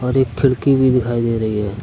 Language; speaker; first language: Hindi; native; Hindi